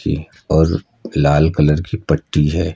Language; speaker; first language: Hindi; native; Hindi